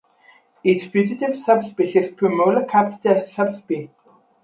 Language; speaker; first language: English; non-native, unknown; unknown